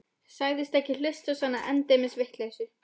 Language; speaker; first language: Icelandic; non-native, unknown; Polish